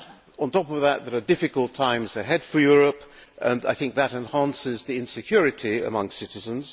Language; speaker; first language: English; non-native, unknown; Hungarian